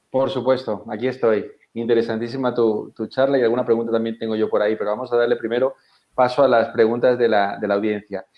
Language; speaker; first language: Spanish; native; Spanish